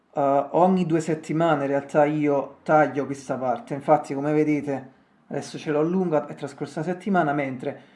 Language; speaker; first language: Italian; native; Italian